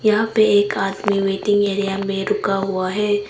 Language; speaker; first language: Hindi; non-native, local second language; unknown